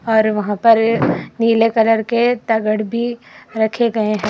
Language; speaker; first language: Hindi; non-native, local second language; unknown